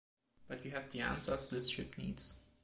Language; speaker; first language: English; non-native, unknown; German